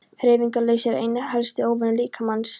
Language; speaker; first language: Icelandic; non-native, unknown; Polish